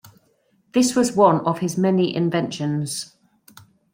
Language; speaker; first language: English; native; English